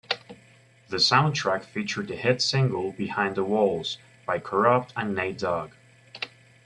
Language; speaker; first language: English; native; English